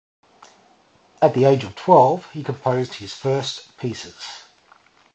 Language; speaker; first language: English; native; English